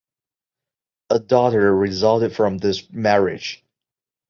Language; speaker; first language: English; non-native, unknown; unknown